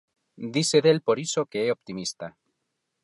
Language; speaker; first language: Galician; non-native, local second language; Spanish